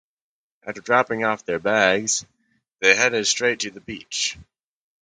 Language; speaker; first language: English; native; English